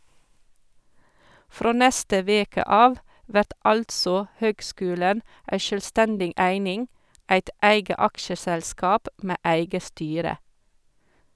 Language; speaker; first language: Norwegian; non-native, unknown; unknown